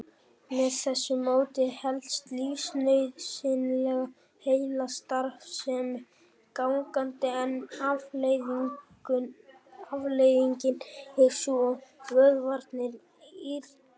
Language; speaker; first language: Icelandic; native; Icelandic